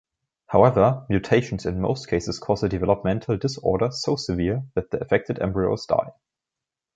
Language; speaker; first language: English; non-native, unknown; German